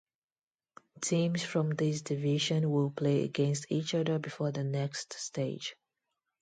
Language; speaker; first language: English; non-native, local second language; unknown